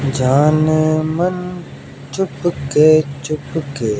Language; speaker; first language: Hindi; native; Hindi